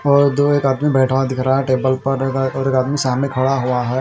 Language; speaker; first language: Hindi; non-native, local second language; Punjabi